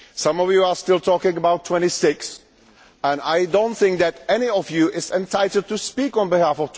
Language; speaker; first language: English; non-native, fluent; Czech